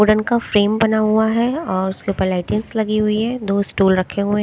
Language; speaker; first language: Hindi; native; Hindi